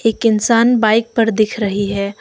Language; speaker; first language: Hindi; non-native, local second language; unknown